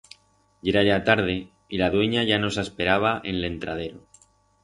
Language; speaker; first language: Aragonese; non-native, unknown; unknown